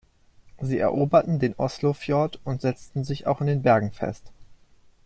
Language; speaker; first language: German; native; German